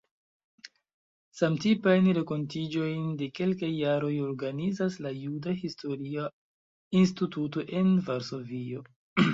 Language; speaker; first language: Esperanto; non-native, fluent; Chinese